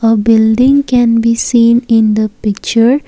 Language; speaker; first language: English; non-native, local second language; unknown